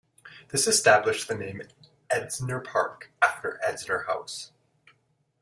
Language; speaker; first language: English; native; English